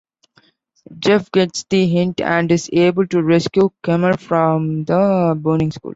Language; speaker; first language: English; non-native, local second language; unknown